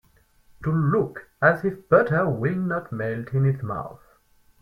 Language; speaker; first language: English; non-native, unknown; French